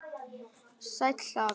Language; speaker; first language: Icelandic; non-native, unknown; Vietnamese